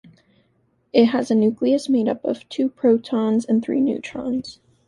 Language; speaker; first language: English; native; English